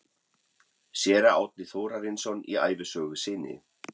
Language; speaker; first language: Icelandic; non-native, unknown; German